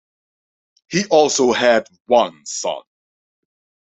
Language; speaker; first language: English; non-native, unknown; Dutch